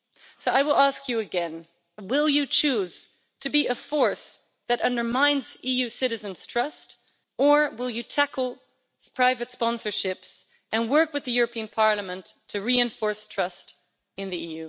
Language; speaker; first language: English; non-native, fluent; Dutch